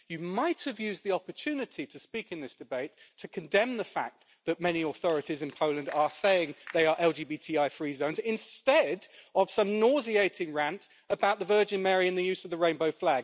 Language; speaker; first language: English; native; English